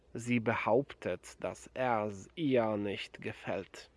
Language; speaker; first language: German; non-native, fluent; Polish